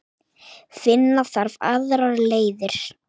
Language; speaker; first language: Icelandic; native; Icelandic